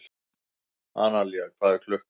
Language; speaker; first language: Icelandic; native; Icelandic